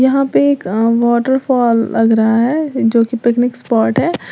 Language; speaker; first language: Hindi; native; Hindi